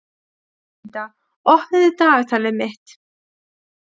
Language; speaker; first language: Icelandic; non-native, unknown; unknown